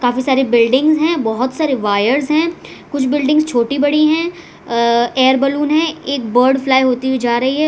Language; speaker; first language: Hindi; non-native, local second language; Gujarati